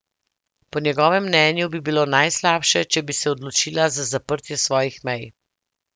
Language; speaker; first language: Slovenian; native; Slovenian